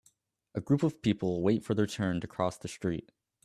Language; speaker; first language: English; native; English